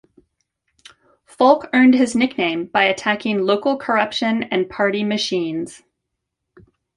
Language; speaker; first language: English; native; English